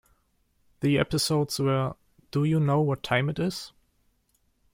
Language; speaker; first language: English; non-native, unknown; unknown